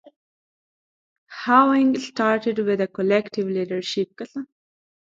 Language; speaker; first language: English; non-native, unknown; Pashto